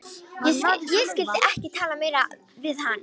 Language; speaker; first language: Icelandic; non-native, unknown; Romanian